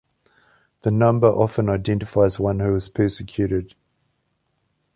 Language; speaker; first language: English; native; English